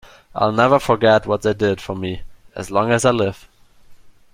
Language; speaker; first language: English; non-native, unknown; German